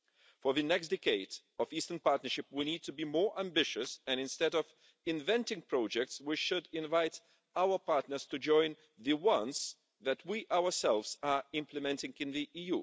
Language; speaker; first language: English; non-native, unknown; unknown